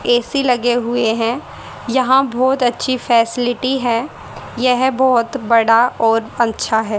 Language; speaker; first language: Hindi; native; Hindi